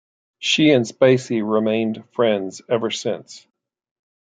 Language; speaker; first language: English; native; English